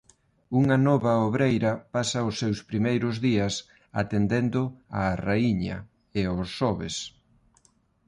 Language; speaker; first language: Galician; non-native, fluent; Spanish